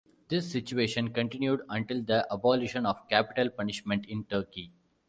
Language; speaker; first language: English; non-native, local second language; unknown